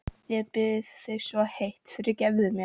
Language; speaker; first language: Icelandic; non-native, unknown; Polish